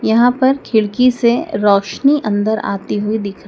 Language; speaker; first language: Hindi; native; Hindi